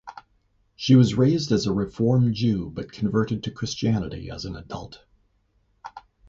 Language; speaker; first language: English; native; English